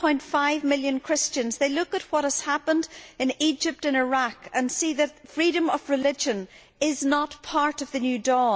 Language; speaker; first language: English; native; English